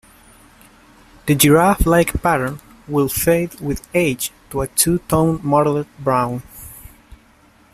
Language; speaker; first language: English; native; English